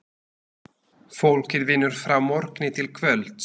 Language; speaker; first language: Icelandic; non-native, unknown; Slovak